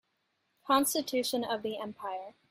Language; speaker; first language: English; native; English